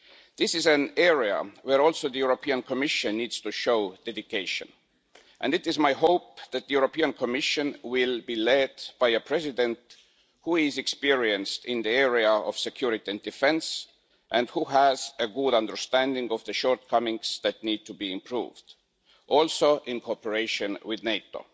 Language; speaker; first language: English; non-native, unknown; Estonian